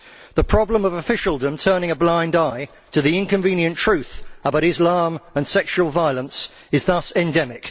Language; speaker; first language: English; native; English